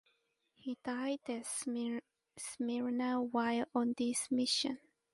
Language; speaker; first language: English; native; English